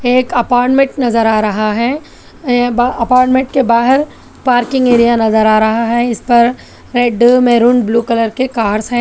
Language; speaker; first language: Hindi; non-native, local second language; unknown